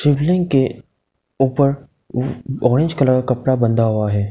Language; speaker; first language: Hindi; non-native, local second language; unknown